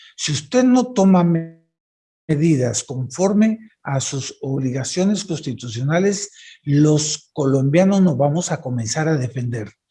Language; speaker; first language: Spanish; native; Spanish